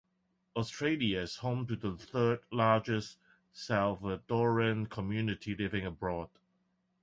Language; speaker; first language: English; non-native, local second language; Cantonese